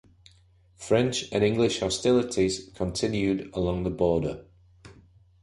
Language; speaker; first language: English; native; English